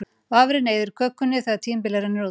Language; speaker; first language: Icelandic; native; Icelandic